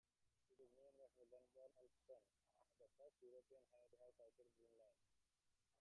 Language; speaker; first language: English; non-native, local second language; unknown